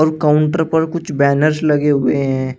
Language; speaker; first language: Hindi; native; Hindi